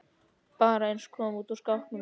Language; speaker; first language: Icelandic; native; Icelandic